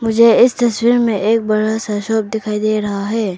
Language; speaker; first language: Hindi; early bilingual, other home language; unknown